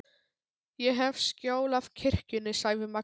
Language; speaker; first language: Icelandic; non-native, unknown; Polish